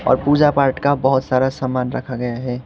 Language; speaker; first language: Hindi; non-native, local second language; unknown